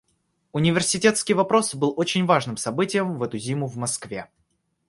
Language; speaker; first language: Russian; native; Russian